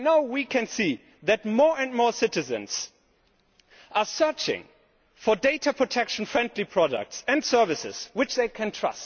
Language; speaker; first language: English; non-native, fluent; German